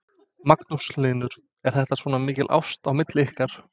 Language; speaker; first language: Icelandic; non-native, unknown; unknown